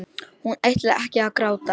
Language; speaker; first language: Icelandic; non-native, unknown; Polish